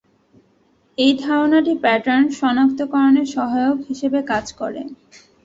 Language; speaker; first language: Bangla; native; Bangla